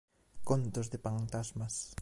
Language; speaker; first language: Galician; native; Galician